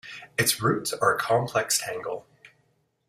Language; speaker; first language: English; native; English